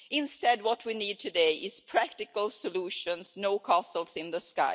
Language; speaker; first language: English; non-native, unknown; Swedish